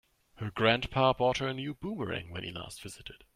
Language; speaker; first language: English; non-native, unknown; German